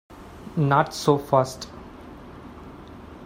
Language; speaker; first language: English; non-native, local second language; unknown